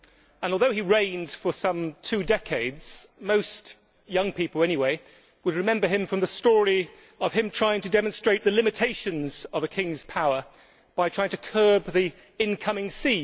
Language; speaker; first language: English; native; English